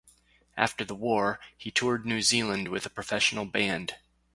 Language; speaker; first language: English; native; English